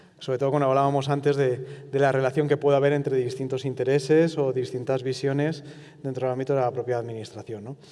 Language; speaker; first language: Spanish; non-native, related language; Italian